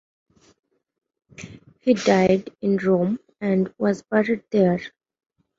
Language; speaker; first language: English; non-native, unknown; Bangla